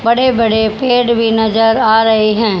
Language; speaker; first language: Hindi; native; Hindi